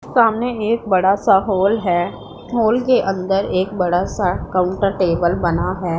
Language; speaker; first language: Hindi; non-native, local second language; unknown